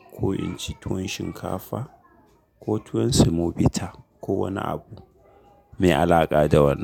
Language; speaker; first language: Hausa; native; Hausa